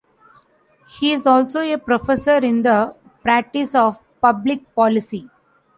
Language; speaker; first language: English; non-native, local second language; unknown